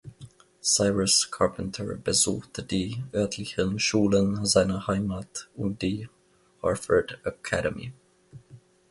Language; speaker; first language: German; non-native, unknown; Finnish